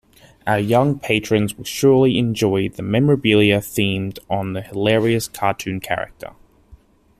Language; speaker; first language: English; native; English